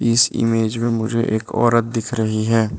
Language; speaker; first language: Hindi; non-native, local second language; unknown